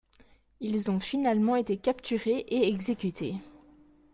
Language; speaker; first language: French; native; French